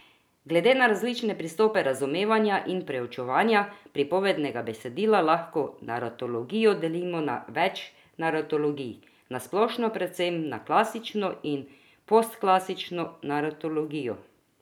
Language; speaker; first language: Slovenian; non-native, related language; Croatian